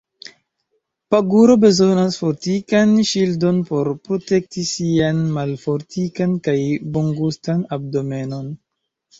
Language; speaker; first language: Esperanto; non-native, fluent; Chinese